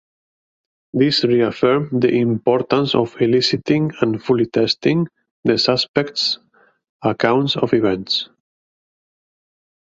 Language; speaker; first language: English; native; English